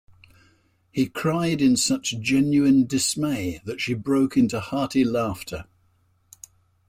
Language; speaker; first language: English; native; English